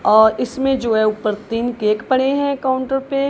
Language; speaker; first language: Hindi; non-native, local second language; Punjabi